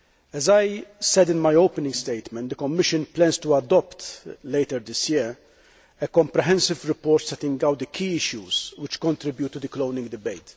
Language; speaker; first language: English; non-native, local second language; Maltese